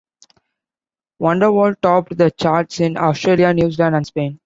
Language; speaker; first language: English; non-native, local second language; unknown